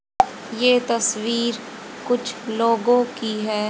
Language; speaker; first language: Hindi; native; Hindi